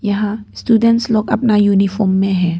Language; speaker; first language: Hindi; non-native, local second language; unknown